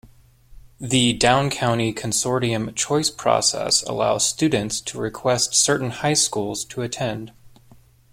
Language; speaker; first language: English; native; English